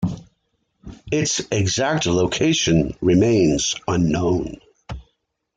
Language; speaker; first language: English; native; English